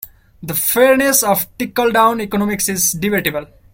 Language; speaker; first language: English; non-native, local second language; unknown